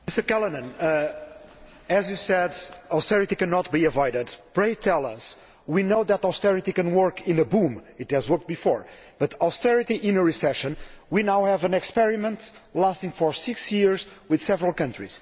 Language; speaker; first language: English; non-native, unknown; Portuguese